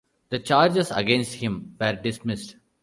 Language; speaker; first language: English; non-native, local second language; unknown